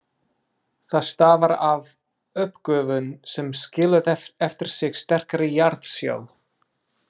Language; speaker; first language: Icelandic; non-native, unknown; English